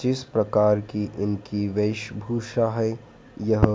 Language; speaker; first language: Hindi; native; Hindi